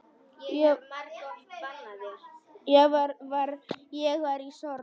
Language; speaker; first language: Icelandic; non-native, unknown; Polish